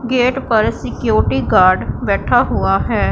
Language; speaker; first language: Hindi; non-native, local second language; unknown